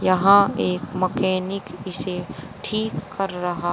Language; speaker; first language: Hindi; native; Hindi